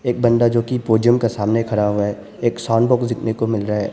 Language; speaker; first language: Hindi; non-native, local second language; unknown